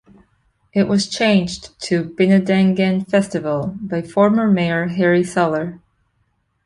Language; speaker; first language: English; native; English